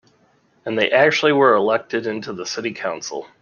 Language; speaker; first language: English; native; English